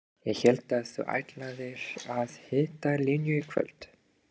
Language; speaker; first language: Icelandic; non-native, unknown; English